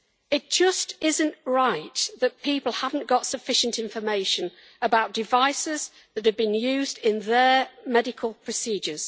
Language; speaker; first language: English; native; English